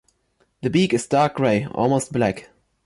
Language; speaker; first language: English; non-native, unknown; German